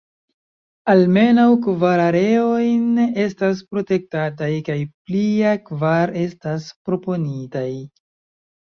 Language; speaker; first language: Esperanto; non-native, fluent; Chinese